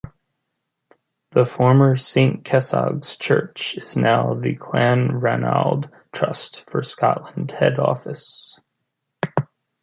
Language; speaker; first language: English; native; English